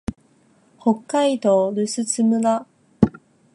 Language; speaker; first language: Japanese; non-native, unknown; Chinese